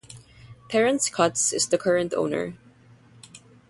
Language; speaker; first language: English; non-native, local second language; Filipino